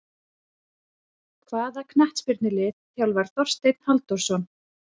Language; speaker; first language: Icelandic; native; Icelandic